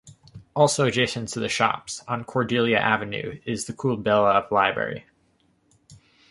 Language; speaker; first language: English; native; English